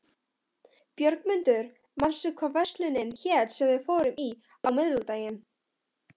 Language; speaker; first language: Icelandic; non-native, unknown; Polish